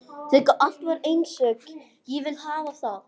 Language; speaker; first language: Icelandic; non-native, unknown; English